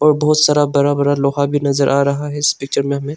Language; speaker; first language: Hindi; non-native, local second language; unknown